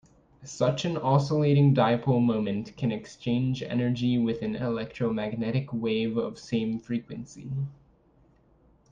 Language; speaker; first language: English; native; English